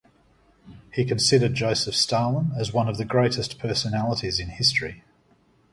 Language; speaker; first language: English; native; English